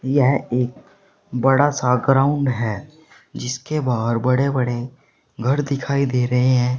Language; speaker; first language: Hindi; native; Hindi